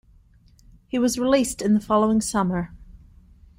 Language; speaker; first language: English; native; English